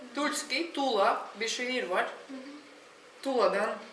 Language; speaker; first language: Turkish; non-native, fluent; Russian